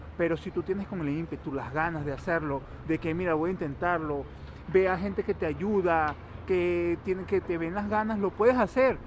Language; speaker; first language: Spanish; native; Spanish